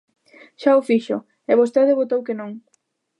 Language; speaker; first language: Galician; native; Galician